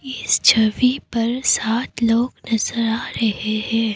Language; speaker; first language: Hindi; non-native, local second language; Assamese